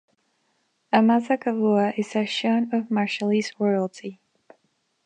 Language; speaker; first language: English; non-native, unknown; Spanish